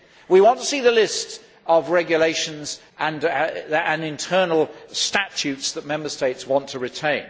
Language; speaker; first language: English; native; English